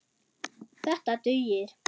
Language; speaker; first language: Icelandic; non-native, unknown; German